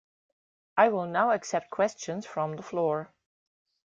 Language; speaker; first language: English; non-native, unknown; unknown